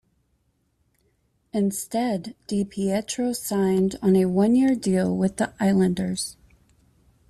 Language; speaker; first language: English; native; English